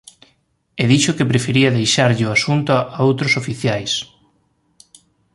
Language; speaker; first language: Galician; native; Galician